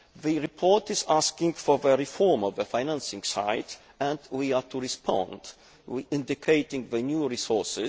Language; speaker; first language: English; non-native, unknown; Polish